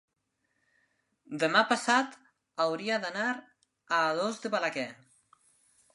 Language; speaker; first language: Catalan; non-native, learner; Spanish